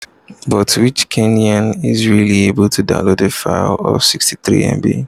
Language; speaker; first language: English; non-native, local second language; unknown